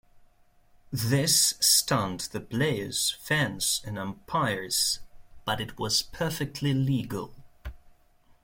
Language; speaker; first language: English; non-native, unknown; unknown